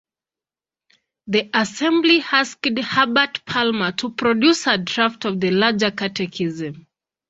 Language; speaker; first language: English; non-native, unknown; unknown